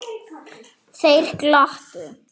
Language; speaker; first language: Icelandic; non-native, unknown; German